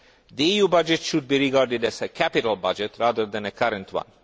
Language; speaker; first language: English; non-native, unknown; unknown